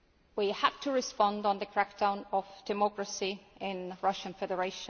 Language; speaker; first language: English; non-native, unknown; Estonian